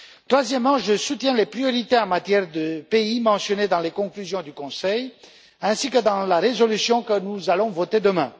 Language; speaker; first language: French; non-native, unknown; Romanian